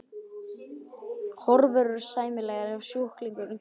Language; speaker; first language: Icelandic; native; Icelandic